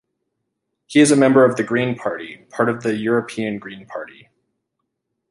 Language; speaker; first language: English; native; English